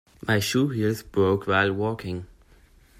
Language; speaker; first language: English; non-native, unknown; German